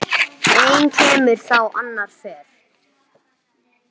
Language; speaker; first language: Icelandic; non-native, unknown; English